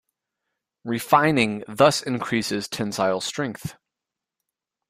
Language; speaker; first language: English; native; English